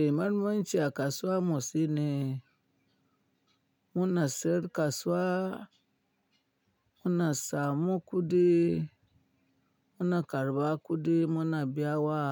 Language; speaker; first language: Hausa; non-native, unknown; Yoruba